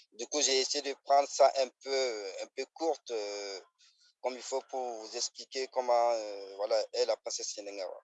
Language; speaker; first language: French; non-native, local second language; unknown